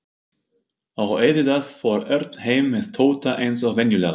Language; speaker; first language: Icelandic; non-native, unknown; German